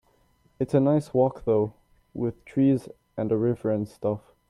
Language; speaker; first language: English; native; English